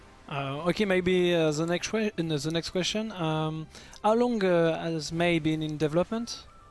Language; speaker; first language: English; non-native, fluent; French